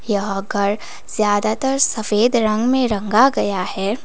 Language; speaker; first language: Hindi; non-native, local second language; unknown